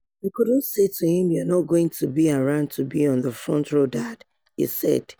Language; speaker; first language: English; non-native, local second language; Yoruba